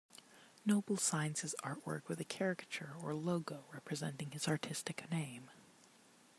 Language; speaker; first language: English; non-native, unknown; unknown